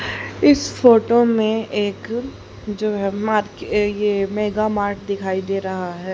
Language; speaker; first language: Hindi; native; Hindi